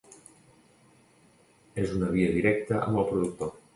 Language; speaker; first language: Catalan; native; Catalan